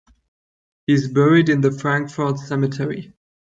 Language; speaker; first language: English; non-native, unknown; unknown